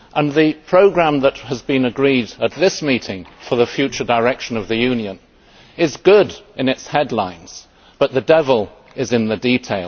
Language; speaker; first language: English; native; English